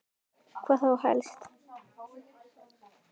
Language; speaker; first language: Icelandic; native; Icelandic